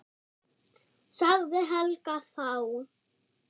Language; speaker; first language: Icelandic; non-native, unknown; German